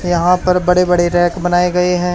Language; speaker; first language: Hindi; native; Hindi